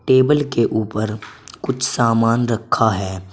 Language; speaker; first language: Hindi; native; Hindi